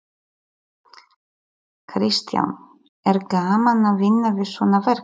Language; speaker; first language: Icelandic; non-native, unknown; Polish